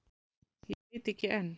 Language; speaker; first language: Icelandic; native; Icelandic